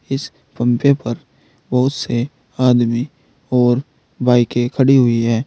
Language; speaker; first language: Hindi; native; Hindi